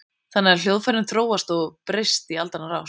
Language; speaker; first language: Icelandic; native; Icelandic